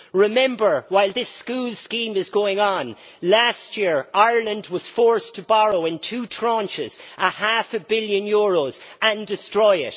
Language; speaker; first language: English; native; English